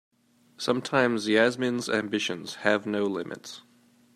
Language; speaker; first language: English; native; English